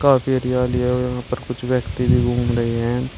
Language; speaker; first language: Hindi; native; Hindi